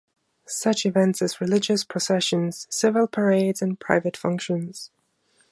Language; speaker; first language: English; non-native, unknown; German